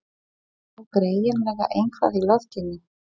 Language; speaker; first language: Icelandic; non-native, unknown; Polish